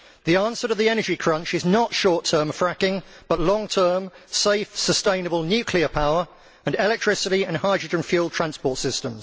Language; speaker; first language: English; native; English